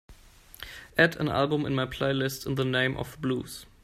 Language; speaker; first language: English; non-native, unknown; German